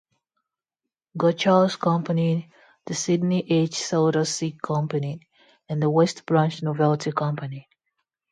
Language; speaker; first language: English; non-native, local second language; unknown